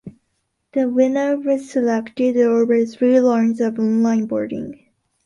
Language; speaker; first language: English; non-native, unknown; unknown